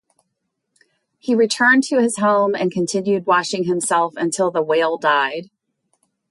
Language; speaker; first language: English; native; English